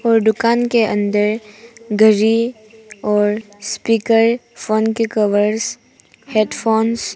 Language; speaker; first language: Hindi; non-native, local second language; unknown